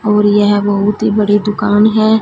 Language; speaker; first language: Hindi; non-native, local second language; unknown